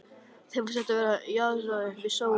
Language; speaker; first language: Icelandic; native; Icelandic